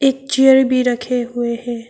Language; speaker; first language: Hindi; non-native, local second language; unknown